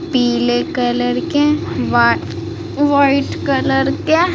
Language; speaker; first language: Hindi; native; Hindi